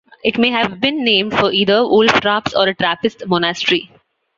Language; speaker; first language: English; non-native, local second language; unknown